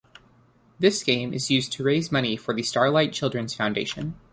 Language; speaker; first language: English; native; English